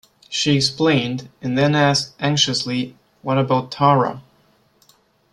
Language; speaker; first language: English; non-native, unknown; German